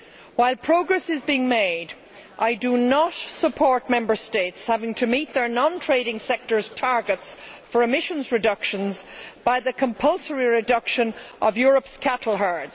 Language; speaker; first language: English; native; English